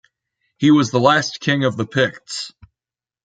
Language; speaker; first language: English; native; English